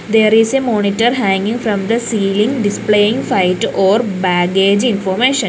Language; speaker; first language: English; non-native, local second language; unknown